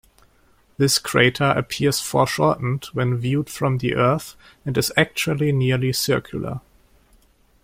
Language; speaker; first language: English; non-native, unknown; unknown